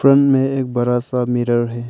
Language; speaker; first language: Hindi; early bilingual, other home language; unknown